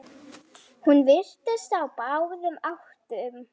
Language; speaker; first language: Icelandic; non-native, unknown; Lithuanian